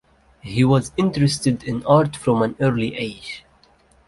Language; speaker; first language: English; native; English